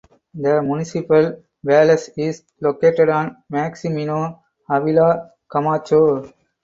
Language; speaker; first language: English; non-native, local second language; Tamil